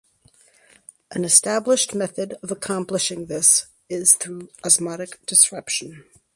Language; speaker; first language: English; native; English